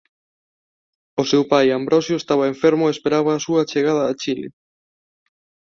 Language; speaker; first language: Galician; non-native, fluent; Spanish